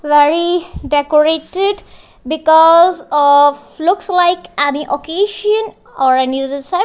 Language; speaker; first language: English; non-native, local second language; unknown